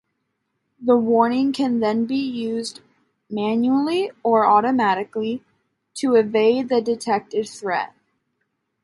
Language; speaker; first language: English; native; English